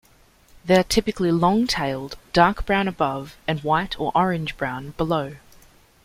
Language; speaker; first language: English; native; English